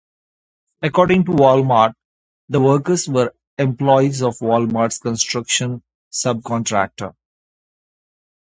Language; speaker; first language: English; non-native, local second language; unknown